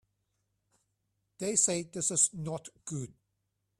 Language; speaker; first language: English; non-native, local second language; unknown